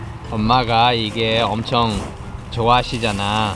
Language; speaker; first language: Korean; early bilingual, other home language; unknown